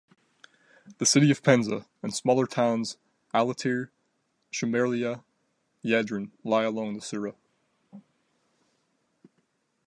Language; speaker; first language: English; native; English